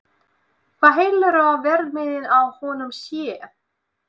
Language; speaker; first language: Icelandic; non-native, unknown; Russian